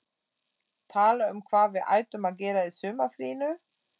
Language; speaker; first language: Icelandic; non-native, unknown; German